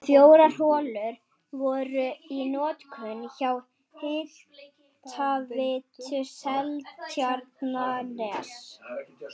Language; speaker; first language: Icelandic; non-native, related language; Swedish